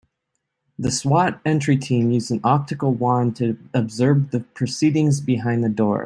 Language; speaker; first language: English; native; English